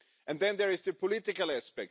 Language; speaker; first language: English; non-native, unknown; German